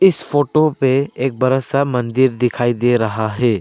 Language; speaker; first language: Hindi; early bilingual, other home language; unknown